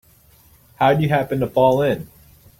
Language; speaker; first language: English; native; English